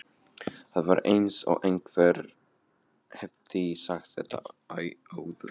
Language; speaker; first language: Icelandic; non-native, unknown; Polish